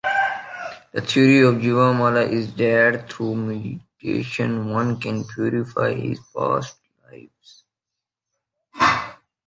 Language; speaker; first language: English; non-native, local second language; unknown